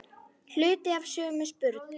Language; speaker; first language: Icelandic; native; Icelandic